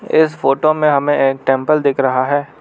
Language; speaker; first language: Hindi; non-native, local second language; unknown